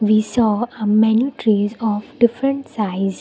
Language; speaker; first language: English; non-native, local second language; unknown